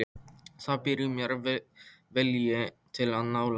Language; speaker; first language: Icelandic; non-native, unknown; Polish